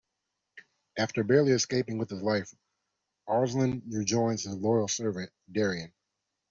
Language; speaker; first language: English; non-native, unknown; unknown